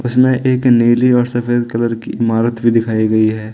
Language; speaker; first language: Hindi; non-native, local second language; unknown